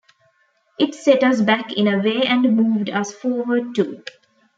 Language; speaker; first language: English; non-native, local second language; Tamil